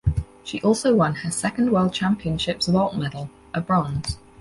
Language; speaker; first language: English; native; English